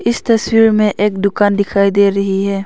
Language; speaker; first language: Hindi; non-native, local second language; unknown